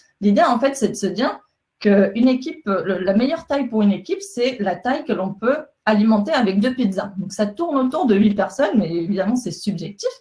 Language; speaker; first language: French; non-native, fluent; Spanish